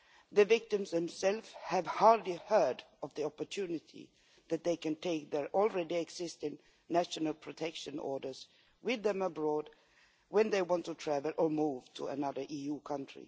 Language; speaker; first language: English; non-native, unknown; Swedish